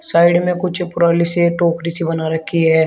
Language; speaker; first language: Hindi; native; Hindi